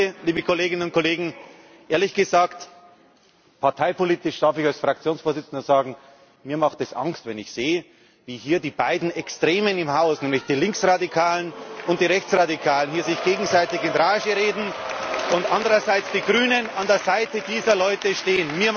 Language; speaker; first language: German; native; German